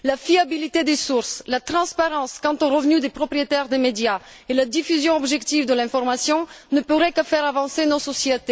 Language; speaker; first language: French; non-native, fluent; Bulgarian